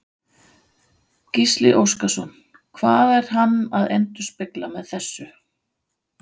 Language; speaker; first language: Icelandic; non-native, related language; Danish